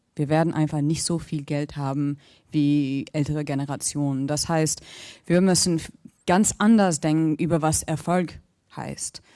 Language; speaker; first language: German; non-native, fluent; English